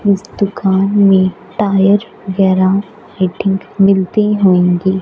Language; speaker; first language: Hindi; non-native, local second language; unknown